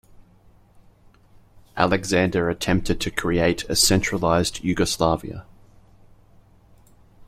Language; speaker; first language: English; native; English